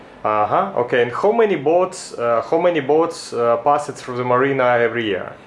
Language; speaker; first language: English; non-native, learner; Russian